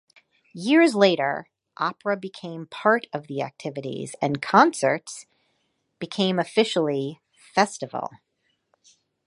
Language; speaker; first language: English; native; English